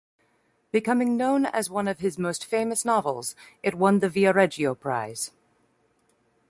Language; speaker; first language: English; native; English